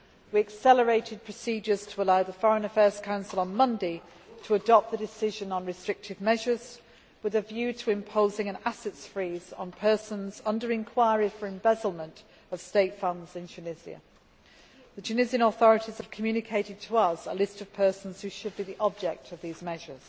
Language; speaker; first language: English; native; English